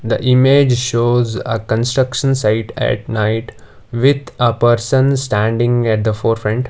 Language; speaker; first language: English; non-native, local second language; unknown